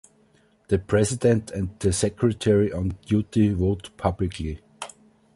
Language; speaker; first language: English; non-native, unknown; German